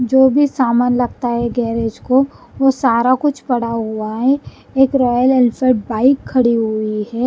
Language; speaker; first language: Hindi; non-native, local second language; Punjabi